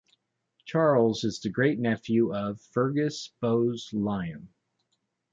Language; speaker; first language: English; native; English